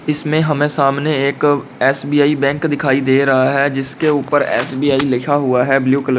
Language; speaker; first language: Hindi; native; Hindi